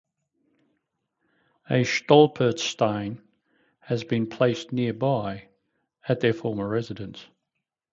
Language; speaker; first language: English; native; English